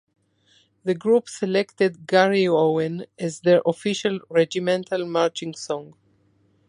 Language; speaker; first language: English; non-native, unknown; Spanish